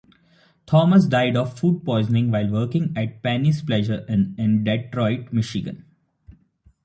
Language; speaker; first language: English; non-native, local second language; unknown